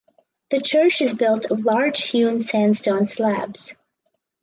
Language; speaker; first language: English; native; English